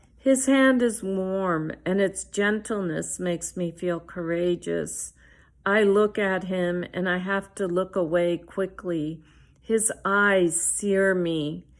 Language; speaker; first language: English; early bilingual, other home language; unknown